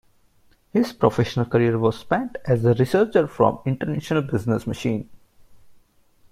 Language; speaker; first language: English; non-native, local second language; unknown